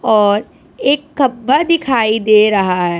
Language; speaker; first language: Hindi; non-native, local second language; Punjabi